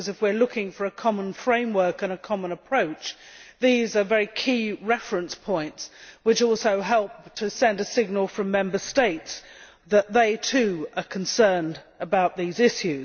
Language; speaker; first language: English; native; English